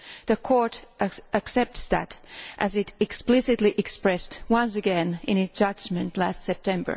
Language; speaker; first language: English; non-native, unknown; Finnish